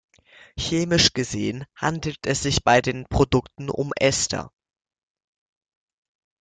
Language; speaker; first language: German; native; German